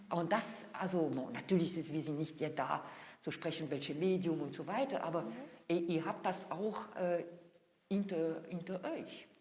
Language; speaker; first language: German; non-native, fluent; French